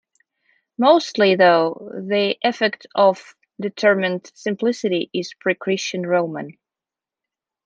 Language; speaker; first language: English; non-native, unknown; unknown